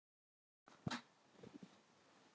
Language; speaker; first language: Icelandic; non-native, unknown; Thai